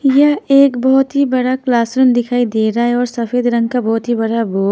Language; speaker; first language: Hindi; non-native, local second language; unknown